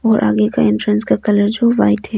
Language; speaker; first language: Hindi; non-native, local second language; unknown